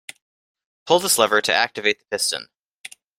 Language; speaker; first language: English; native; English